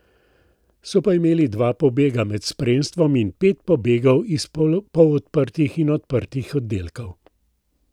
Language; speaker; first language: Slovenian; native; Slovenian